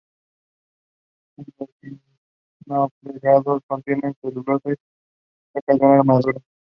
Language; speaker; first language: English; non-native, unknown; Spanish